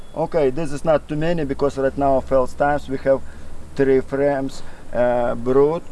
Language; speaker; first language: English; non-native, learner; Russian